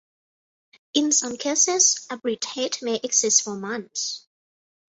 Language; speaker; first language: English; non-native, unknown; Thai